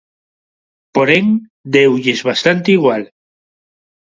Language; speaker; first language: Galician; non-native, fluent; Spanish